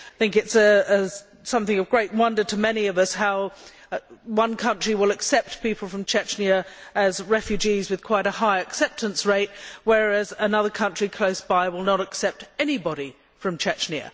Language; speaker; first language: English; native; English